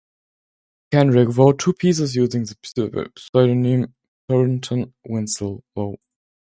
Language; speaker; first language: English; non-native, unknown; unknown